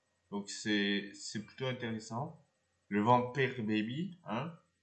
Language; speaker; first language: French; native; French